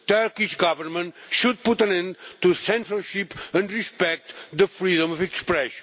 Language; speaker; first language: English; non-native, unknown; Catalan